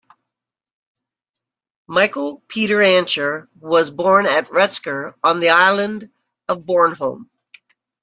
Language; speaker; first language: English; native; English